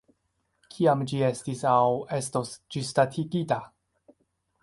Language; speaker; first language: Esperanto; non-native, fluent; Chinese